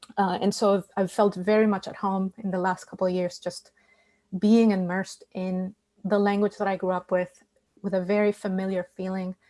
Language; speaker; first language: English; non-native, fluent; Spanish